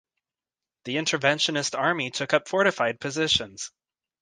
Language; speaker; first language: English; native; English